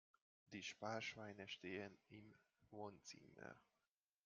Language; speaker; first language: German; non-native, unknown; Hungarian